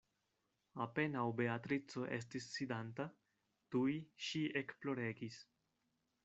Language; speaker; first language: Esperanto; non-native, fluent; Spanish